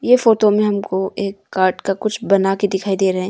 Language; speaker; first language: Hindi; early bilingual, other home language; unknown